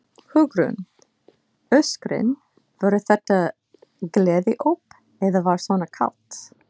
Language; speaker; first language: Icelandic; non-native, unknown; English